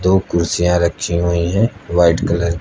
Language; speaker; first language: Hindi; native; Hindi